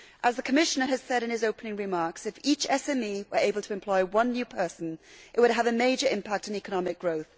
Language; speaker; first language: English; native; English